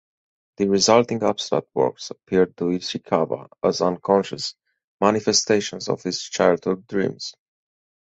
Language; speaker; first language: English; native; English